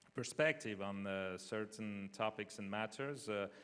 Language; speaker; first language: English; non-native, fluent; French